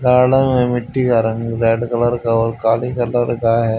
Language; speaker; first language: Hindi; native; Hindi